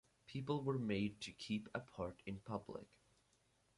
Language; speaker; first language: English; native; English